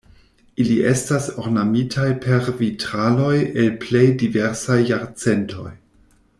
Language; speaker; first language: Esperanto; non-native, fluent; German